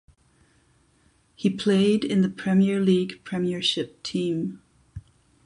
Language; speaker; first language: English; non-native, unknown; German